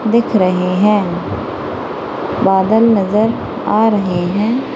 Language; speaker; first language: Hindi; non-native, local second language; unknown